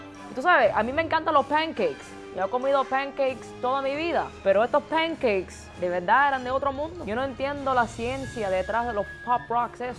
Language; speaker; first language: Spanish; early bilingual, other home language; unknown